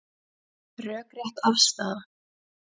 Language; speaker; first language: Icelandic; native; Icelandic